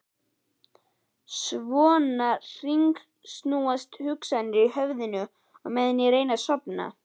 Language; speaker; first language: Icelandic; native; Icelandic